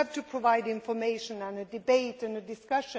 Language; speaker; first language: English; non-native, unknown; Swedish